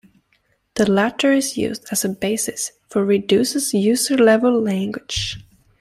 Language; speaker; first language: English; native; English